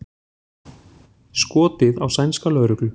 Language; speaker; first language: Icelandic; native; Icelandic